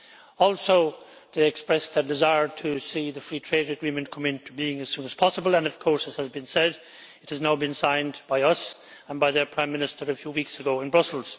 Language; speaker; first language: English; native; English